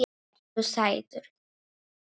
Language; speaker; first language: Icelandic; non-native, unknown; Polish